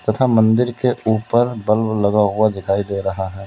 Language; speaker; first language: Hindi; native; Hindi